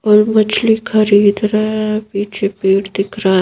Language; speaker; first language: Hindi; native; Hindi